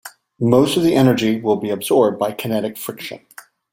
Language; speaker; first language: English; native; English